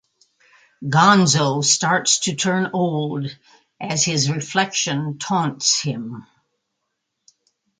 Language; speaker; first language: English; native; English